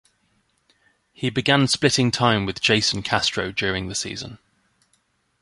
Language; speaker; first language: English; native; English